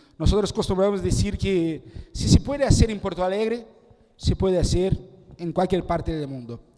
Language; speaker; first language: Spanish; non-native, related language; Portuguese